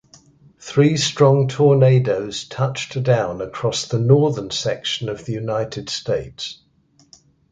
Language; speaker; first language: English; native; English